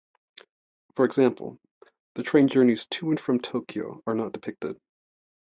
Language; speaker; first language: English; native; English